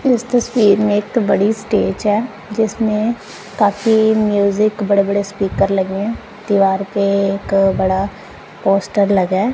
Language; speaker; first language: Hindi; non-native, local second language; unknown